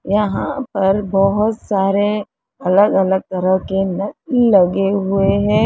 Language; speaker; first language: Hindi; native; Hindi